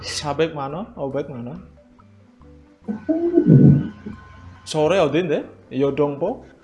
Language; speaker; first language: Korean; non-native, learner; Indonesian